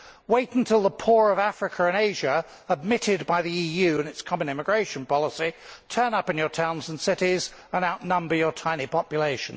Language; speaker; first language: English; native; English